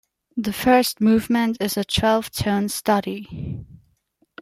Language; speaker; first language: English; non-native, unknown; German